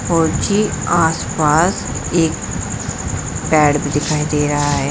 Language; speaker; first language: Hindi; native; Hindi